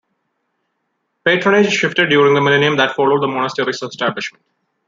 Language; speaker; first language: English; non-native, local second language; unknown